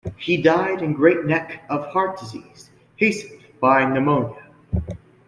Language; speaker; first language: English; native; English